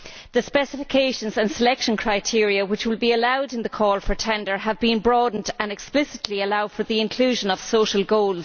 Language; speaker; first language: English; native; English